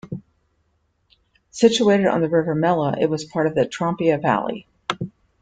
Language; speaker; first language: English; native; English